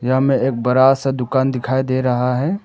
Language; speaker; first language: Hindi; non-native, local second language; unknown